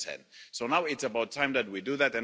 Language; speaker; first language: English; non-native, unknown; Spanish